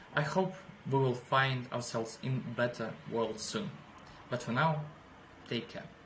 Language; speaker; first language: English; non-native, fluent; Ukrainian